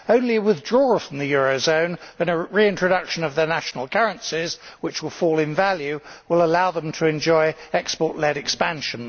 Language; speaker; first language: English; native; English